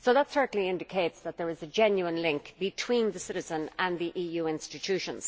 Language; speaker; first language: English; native; English